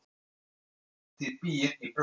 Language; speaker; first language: Icelandic; non-native, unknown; French